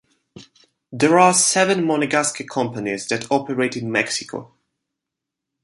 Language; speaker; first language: English; non-native, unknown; Italian